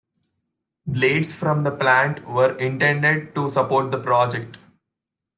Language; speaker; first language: English; non-native, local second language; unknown